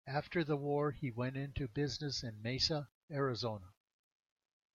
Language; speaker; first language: English; native; English